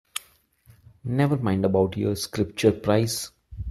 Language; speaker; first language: English; non-native, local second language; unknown